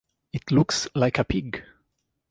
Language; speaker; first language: English; non-native, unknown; Italian